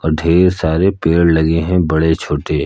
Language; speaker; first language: Hindi; native; Hindi